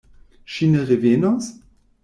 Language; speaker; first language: Esperanto; non-native, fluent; German